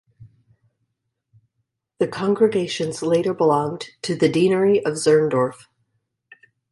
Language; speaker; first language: English; native; English